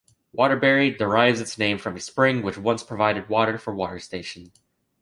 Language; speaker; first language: English; native; English